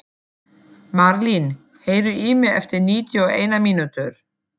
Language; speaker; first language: Icelandic; non-native, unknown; German